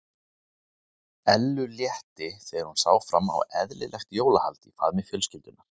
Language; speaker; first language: Icelandic; native; Icelandic